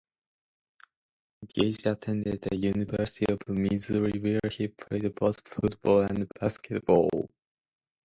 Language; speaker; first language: English; non-native, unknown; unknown